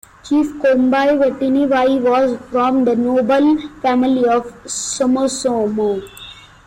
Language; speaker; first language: English; native; English